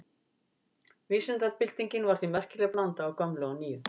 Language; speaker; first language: Icelandic; native; Icelandic